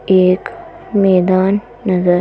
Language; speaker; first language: Hindi; native; Hindi